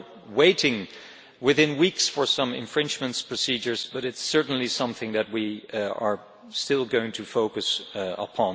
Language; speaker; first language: English; non-native, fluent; Dutch